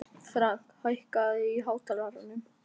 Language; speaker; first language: Icelandic; native; Icelandic